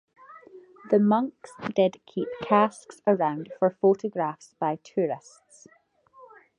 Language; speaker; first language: English; native; English